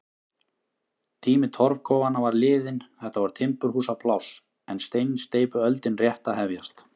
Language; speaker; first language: Icelandic; native; Icelandic